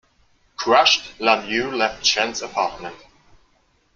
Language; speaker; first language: English; non-native, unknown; German